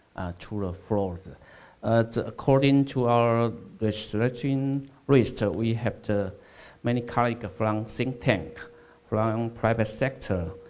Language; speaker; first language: English; non-native, fluent; Chinese